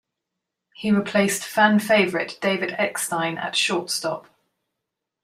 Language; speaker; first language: English; native; English